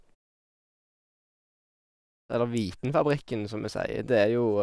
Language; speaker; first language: Norwegian; native; Norwegian